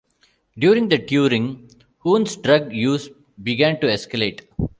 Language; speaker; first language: English; non-native, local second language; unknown